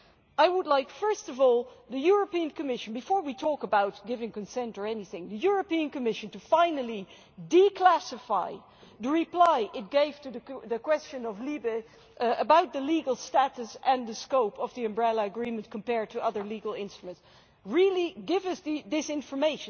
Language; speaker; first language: English; non-native, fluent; Dutch